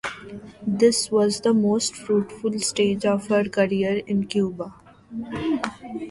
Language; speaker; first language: English; non-native, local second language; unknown